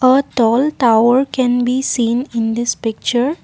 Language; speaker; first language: English; non-native, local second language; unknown